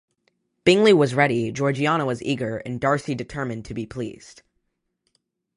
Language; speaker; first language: English; native; English